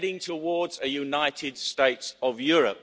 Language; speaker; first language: English; native; English